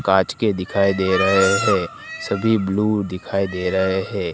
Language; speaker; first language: Hindi; non-native, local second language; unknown